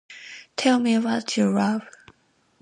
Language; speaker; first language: English; non-native, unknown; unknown